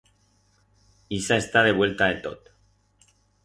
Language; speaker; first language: Aragonese; non-native, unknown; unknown